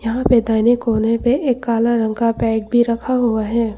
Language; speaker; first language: Hindi; non-native, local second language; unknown